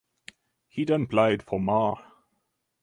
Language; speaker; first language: English; non-native, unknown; Latvian